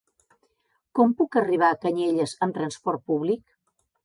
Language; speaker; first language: Catalan; native; Catalan